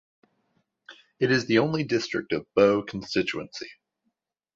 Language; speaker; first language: English; native; English